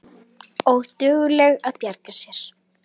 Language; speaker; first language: Icelandic; native; Icelandic